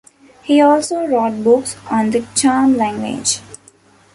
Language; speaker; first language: English; non-native, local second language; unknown